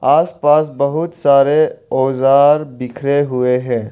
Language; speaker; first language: Hindi; non-native, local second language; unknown